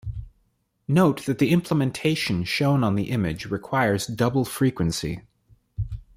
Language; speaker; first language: English; native; English